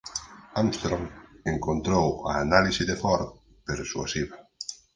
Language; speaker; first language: Galician; native; Galician